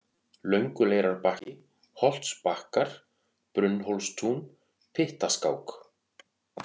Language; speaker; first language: Icelandic; native; Icelandic